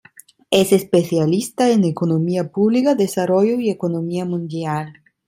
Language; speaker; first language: Spanish; non-native, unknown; Italian